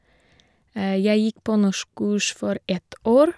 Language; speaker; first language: Norwegian; non-native, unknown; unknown